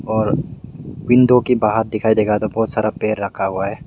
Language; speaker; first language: Hindi; non-native, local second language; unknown